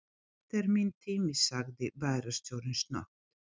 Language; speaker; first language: Icelandic; non-native, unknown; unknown